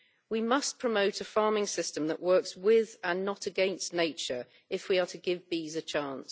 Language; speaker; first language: English; native; English